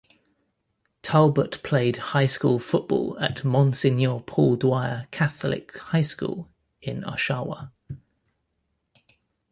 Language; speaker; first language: English; native; English